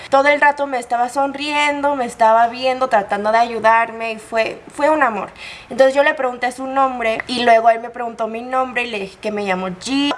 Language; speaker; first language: Spanish; non-native, fluent; Korean